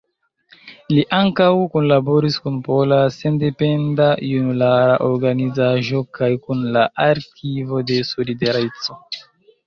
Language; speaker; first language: Esperanto; non-native, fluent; Chinese